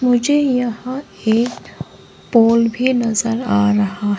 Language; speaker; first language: Hindi; non-native, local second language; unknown